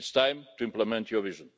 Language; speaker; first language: English; non-native, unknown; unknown